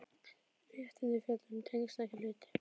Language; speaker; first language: Icelandic; native; Icelandic